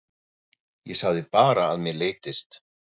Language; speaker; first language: Icelandic; non-native, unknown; German